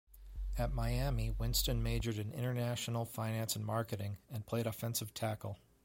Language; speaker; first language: English; native; English